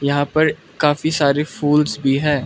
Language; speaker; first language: Hindi; non-native, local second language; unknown